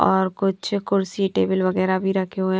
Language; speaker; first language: Hindi; native; Hindi